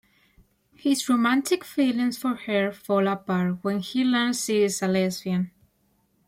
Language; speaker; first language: English; non-native, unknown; Spanish